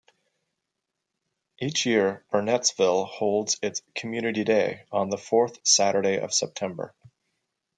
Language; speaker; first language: English; native; English